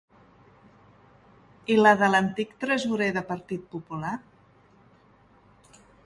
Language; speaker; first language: Catalan; non-native, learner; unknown